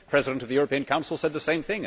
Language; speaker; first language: English; native; English